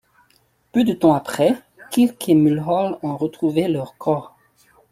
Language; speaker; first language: French; non-native, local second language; Malagasy